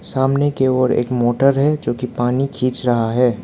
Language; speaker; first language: Hindi; non-native, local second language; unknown